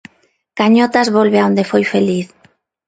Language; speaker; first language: Galician; non-native, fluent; Spanish